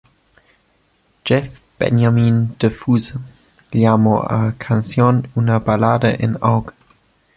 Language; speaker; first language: Spanish; non-native, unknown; German